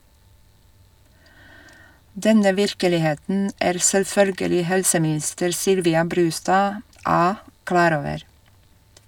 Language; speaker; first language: Norwegian; non-native, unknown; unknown